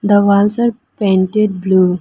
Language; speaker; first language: English; non-native, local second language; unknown